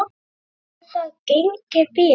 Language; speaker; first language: Icelandic; native; Icelandic